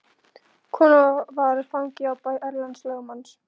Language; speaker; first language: Icelandic; non-native, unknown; Polish